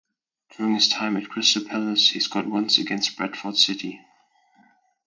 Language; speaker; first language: English; non-native, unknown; German